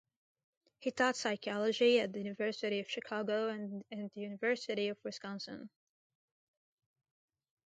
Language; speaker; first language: English; native; English